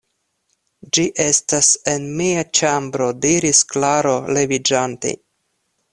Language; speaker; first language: Esperanto; non-native, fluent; Russian